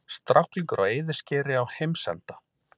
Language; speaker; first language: Icelandic; native; Icelandic